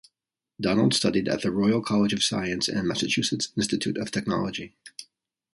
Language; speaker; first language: English; native; English